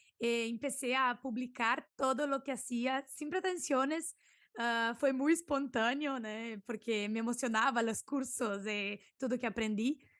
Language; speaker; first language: Spanish; non-native, related language; Portuguese